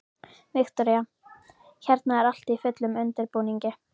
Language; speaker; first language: Icelandic; native; Icelandic